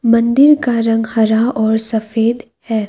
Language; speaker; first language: Hindi; non-native, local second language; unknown